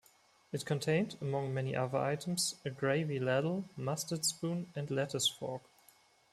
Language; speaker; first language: English; non-native, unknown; German